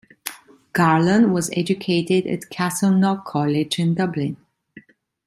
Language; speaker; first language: English; non-native, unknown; Italian